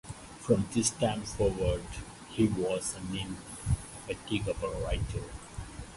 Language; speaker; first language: English; non-native, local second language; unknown